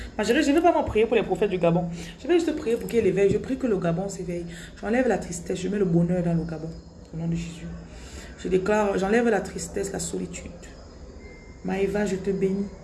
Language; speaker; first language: French; non-native, local second language; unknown